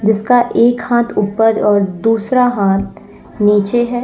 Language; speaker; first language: Hindi; native; Hindi